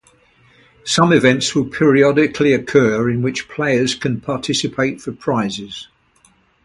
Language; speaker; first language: English; native; English